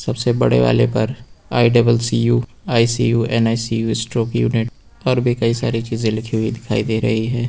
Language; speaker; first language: Hindi; native; Hindi